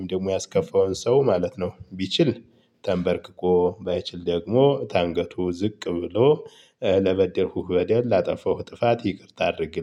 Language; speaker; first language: Amharic; native; Amharic